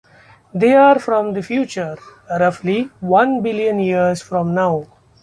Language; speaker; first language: English; non-native, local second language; Marathi